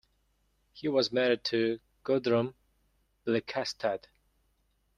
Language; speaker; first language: English; non-native, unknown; Mongolian